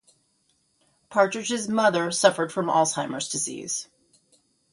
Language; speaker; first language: English; native; English